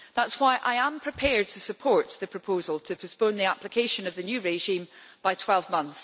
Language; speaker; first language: English; native; English